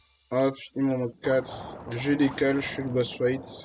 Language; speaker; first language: French; native; French